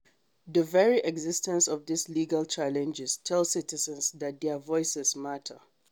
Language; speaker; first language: English; non-native, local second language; Hausa